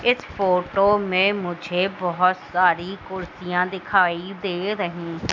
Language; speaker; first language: Hindi; native; Hindi